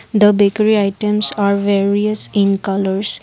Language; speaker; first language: English; non-native, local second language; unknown